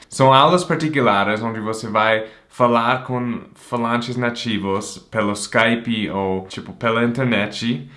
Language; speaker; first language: Portuguese; non-native, fluent; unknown